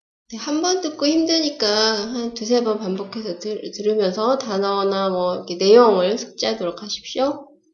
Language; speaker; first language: Korean; native; Korean